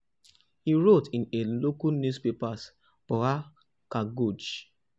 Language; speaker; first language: English; non-native, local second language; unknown